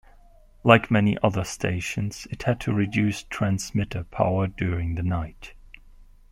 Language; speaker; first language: English; non-native, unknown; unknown